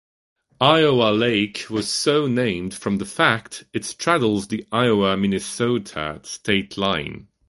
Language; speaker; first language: English; non-native, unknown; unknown